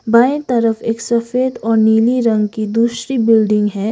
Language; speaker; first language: Hindi; non-native, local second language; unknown